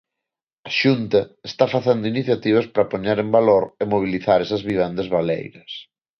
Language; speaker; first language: Galician; non-native, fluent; Spanish